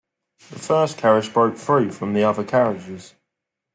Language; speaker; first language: English; native; English